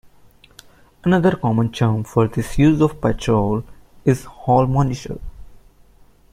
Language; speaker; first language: English; non-native, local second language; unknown